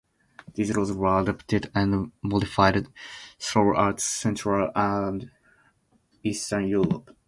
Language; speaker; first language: English; non-native, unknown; Japanese